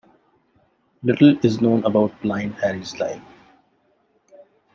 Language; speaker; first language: English; non-native, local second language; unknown